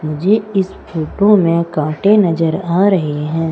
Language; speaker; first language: Hindi; native; Hindi